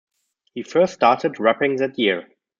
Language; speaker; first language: English; non-native, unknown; German